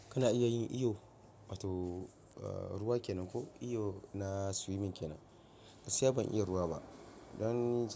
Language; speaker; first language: Hausa; non-native, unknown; Yoruba